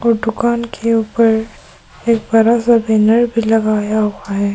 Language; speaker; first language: Hindi; non-native, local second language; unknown